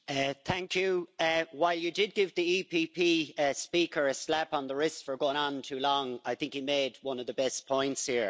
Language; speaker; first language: English; native; English